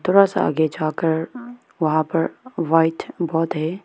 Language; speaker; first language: Hindi; non-native, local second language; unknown